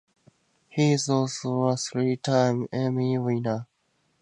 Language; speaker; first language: English; native; English